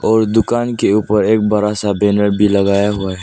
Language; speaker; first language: Hindi; early bilingual, other home language; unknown